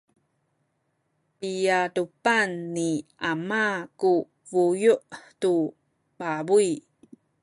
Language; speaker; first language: Sakizaya; native; Sakizaya